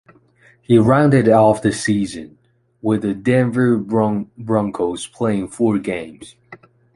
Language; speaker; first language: English; non-native, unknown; Chinese